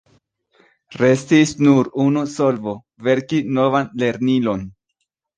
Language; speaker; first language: Esperanto; non-native, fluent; Spanish